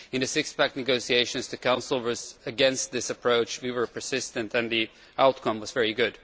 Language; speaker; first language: English; non-native, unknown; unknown